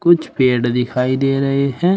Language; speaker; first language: Hindi; native; Hindi